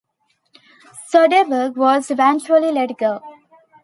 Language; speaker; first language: English; non-native, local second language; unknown